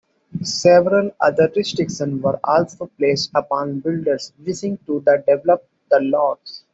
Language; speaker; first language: English; non-native, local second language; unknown